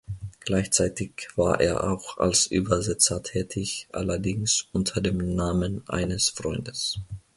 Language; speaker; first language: German; non-native, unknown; Finnish